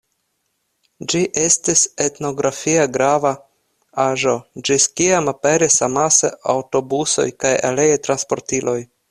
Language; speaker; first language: Esperanto; non-native, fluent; Russian